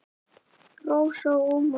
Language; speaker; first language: Icelandic; native; Icelandic